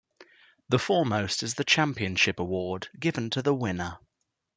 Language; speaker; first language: English; native; English